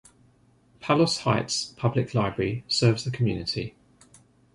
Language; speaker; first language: English; native; English